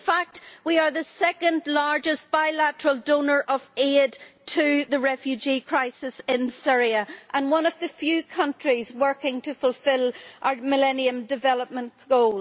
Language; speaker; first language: English; native; English